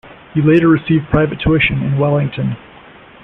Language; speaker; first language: English; native; English